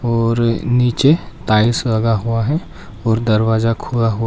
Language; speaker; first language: Hindi; non-native, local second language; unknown